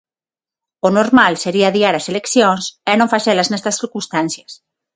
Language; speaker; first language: Galician; non-native, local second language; Spanish